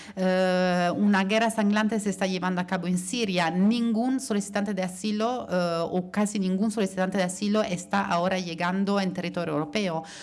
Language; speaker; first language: Spanish; non-native, related language; Italian